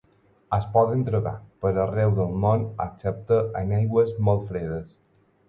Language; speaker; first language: Catalan; non-native, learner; Spanish